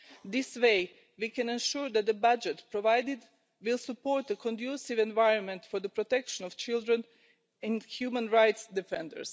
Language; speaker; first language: English; non-native, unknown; Croatian